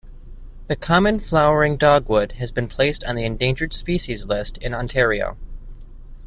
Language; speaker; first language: English; native; English